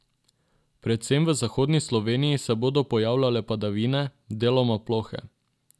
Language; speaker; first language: Slovenian; non-native, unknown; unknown